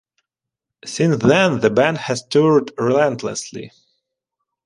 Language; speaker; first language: English; non-native, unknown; Ukrainian